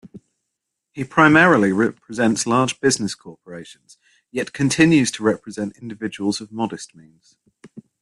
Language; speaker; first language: English; native; English